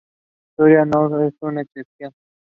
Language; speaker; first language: English; non-native, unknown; Spanish